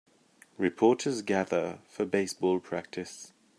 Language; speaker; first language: English; native; English